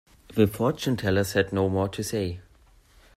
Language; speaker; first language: English; non-native, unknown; German